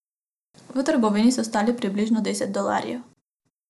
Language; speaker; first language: Slovenian; non-native, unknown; Macedonian